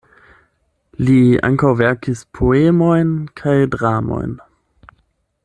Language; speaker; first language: Esperanto; non-native, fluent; German